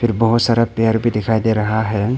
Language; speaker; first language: Hindi; non-native, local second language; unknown